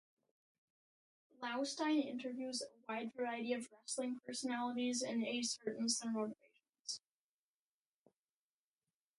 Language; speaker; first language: English; native; English